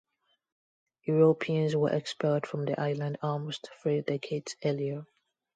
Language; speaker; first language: English; non-native, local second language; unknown